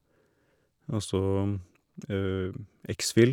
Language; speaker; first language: Norwegian; native; Norwegian